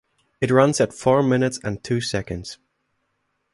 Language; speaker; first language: English; non-native, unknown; German